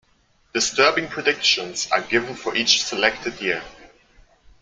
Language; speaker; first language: English; non-native, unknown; German